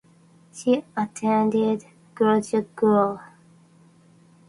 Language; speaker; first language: English; non-native, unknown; Japanese